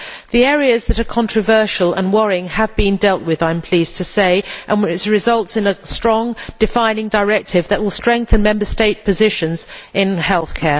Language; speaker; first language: English; native; English